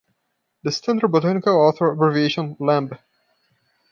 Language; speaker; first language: English; non-native, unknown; Portuguese